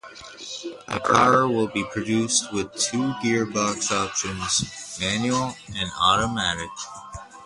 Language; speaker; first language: English; native; English